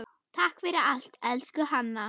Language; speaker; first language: Icelandic; non-native, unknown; German